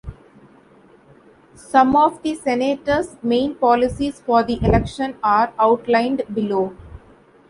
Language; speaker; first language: English; non-native, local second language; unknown